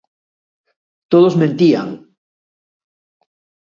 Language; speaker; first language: Galician; native; Galician